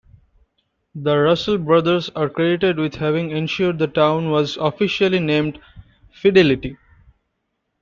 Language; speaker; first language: English; non-native, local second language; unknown